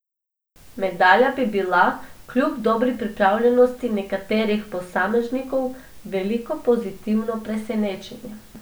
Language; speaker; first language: Slovenian; non-native, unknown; Macedonian